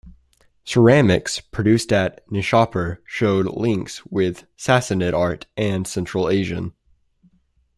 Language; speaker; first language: English; native; English